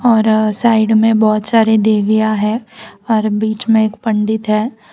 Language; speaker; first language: Hindi; non-native, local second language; Gujarati